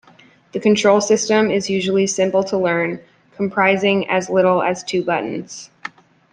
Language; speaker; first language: English; native; English